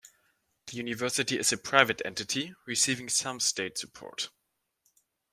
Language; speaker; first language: English; non-native, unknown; German